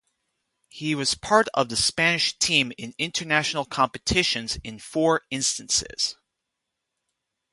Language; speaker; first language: English; native; English